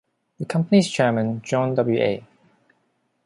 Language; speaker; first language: English; non-native, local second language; Cantonese